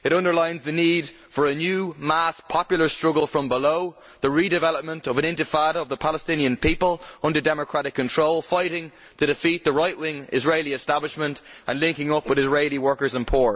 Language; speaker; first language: English; native; English